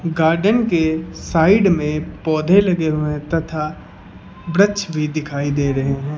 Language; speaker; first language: Hindi; native; Hindi